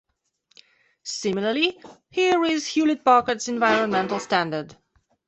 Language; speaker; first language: English; non-native, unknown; Belarusian